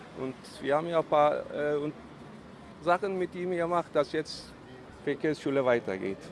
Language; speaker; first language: German; early bilingual, other home language; Turkish